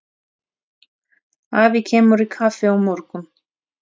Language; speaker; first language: Icelandic; non-native, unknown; Russian